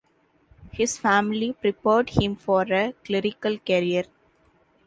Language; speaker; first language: English; non-native, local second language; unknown